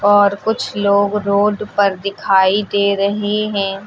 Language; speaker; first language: Hindi; native; Hindi